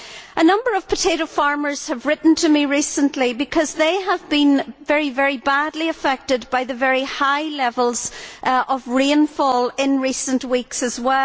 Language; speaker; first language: English; native; English